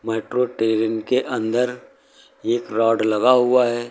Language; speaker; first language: Hindi; native; Hindi